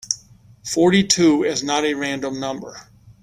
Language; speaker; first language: English; native; English